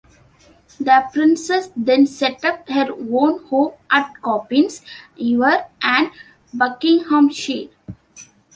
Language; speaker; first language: English; non-native, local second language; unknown